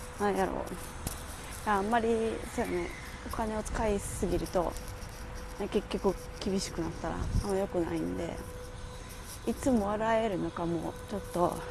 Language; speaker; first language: Japanese; non-native, fluent; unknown